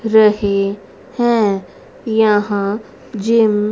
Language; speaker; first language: Hindi; native; Hindi